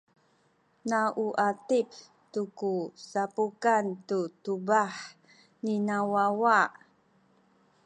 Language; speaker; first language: Sakizaya; non-native, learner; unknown